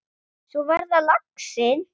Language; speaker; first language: Icelandic; non-native, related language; Swedish